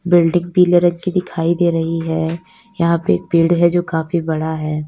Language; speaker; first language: Hindi; native; Hindi